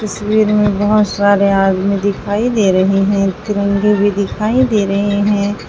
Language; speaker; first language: Hindi; native; Hindi